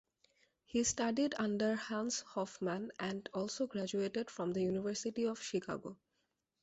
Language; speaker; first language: English; non-native, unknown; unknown